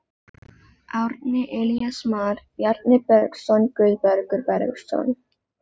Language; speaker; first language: Icelandic; non-native, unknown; Filipino